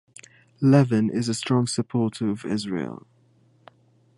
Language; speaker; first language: English; native; English